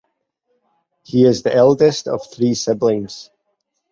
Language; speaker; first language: English; native; English